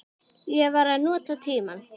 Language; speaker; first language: Icelandic; native; Icelandic